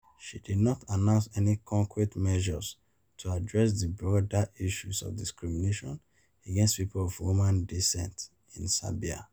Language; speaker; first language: English; non-native, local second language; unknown